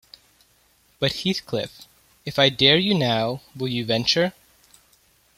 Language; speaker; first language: English; native; English